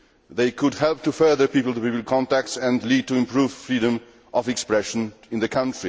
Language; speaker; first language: English; non-native, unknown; Polish